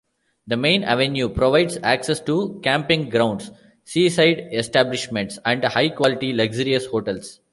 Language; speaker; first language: English; non-native, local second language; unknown